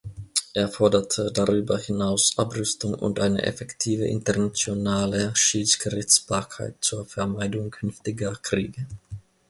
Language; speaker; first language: German; non-native, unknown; Finnish